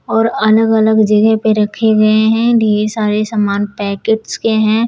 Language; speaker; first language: Hindi; native; Hindi